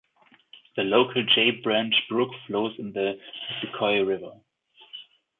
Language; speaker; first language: English; non-native, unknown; German